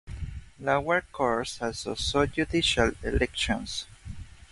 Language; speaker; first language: English; non-native, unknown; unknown